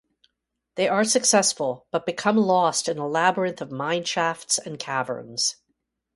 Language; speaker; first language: English; native; English